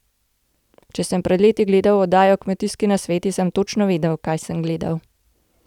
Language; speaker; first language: Slovenian; native; Slovenian